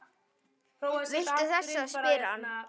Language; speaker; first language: Icelandic; native; Icelandic